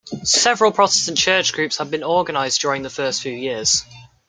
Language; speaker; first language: English; native; English